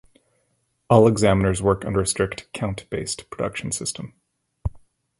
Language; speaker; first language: English; native; English